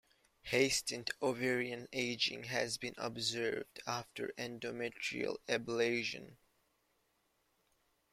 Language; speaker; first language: English; native; English